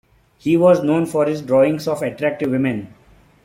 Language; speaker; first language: English; non-native, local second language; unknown